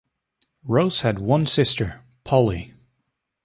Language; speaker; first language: English; native; English